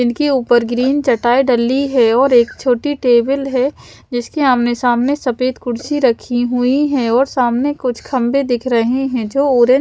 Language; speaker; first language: Hindi; non-native, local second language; Punjabi